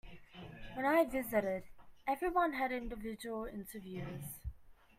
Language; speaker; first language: English; native; English